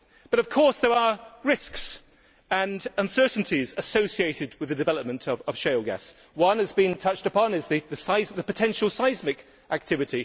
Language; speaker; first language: English; native; English